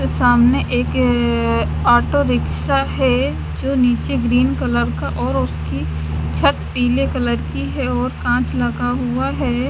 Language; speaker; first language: Hindi; native; Hindi